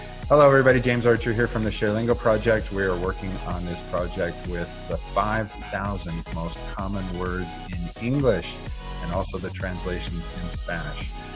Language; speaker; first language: English; native; English